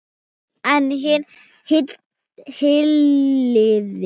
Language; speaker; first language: Icelandic; non-native, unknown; Thai